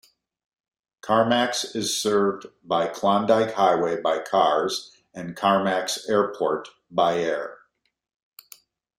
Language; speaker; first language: English; native; English